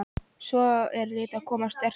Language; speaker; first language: Icelandic; non-native, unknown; Polish